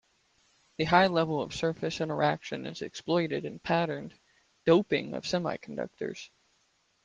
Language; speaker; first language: English; native; English